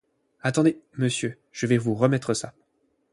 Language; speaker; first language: French; native; French